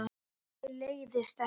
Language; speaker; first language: Icelandic; native; Icelandic